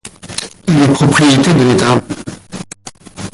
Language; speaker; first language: French; native; French